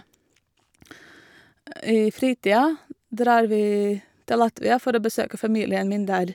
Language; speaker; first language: Norwegian; non-native, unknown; Latvian